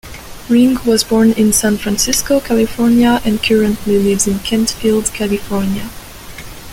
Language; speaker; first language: English; non-native, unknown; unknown